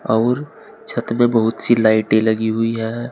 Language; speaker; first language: Hindi; native; Hindi